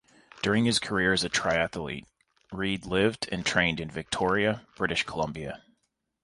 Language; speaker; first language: English; native; English